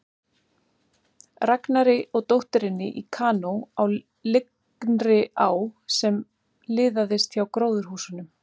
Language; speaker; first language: Icelandic; native; Icelandic